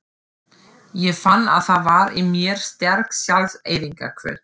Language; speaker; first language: Icelandic; non-native, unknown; German